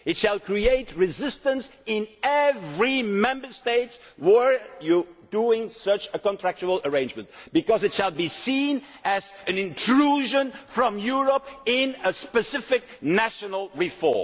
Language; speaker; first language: English; non-native, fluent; Dutch